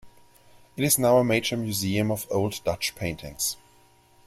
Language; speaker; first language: English; non-native, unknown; German